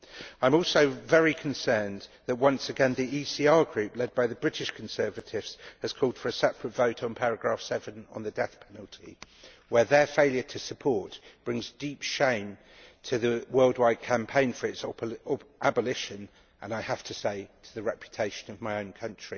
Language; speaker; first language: English; native; English